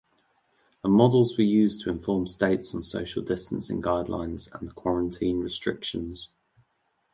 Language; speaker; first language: English; native; English